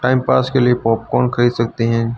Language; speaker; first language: Hindi; native; Hindi